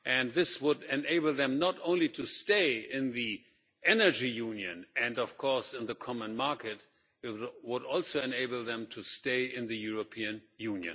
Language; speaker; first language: English; non-native, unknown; German